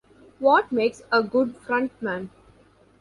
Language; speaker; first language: English; non-native, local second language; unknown